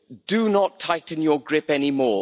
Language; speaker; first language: English; native; English